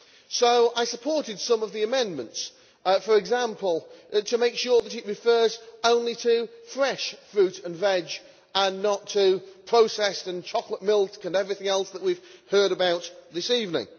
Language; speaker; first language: English; native; English